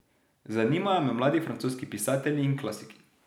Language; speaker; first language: Slovenian; native; Slovenian